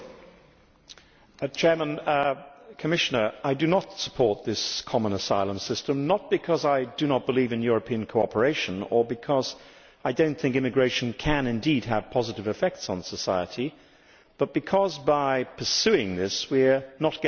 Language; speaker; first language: English; native; English